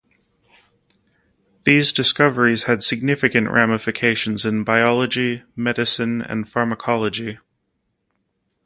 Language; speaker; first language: English; native; English